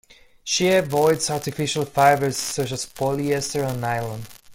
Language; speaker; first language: English; non-native, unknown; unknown